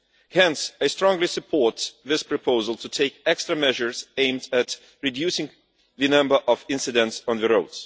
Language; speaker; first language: English; non-native, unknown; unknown